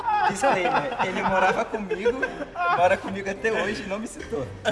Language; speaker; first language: Portuguese; native; Portuguese